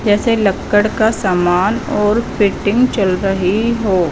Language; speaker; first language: Hindi; non-native, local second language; Punjabi